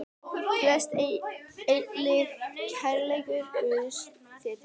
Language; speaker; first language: Icelandic; native; Icelandic